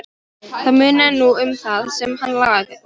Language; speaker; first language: Icelandic; non-native, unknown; Polish